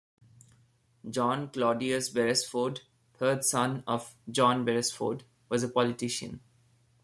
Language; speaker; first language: English; non-native, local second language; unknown